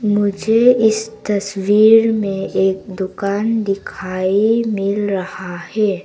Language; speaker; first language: Hindi; non-native, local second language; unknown